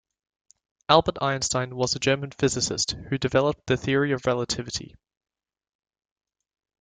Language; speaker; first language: English; native; English